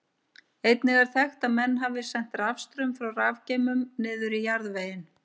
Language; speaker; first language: Icelandic; native; Icelandic